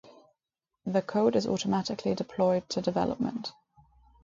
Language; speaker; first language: English; native; English